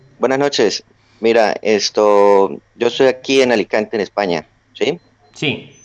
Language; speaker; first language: Spanish; native; Spanish